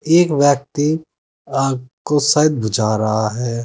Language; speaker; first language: Hindi; native; Hindi